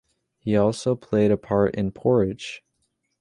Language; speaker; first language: English; native; English